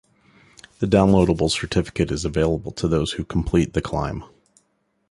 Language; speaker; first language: English; native; English